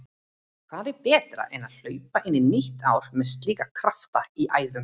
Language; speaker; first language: Icelandic; native; Icelandic